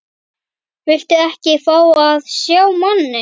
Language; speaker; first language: Icelandic; native; Icelandic